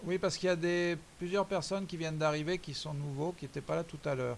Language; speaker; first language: French; native; French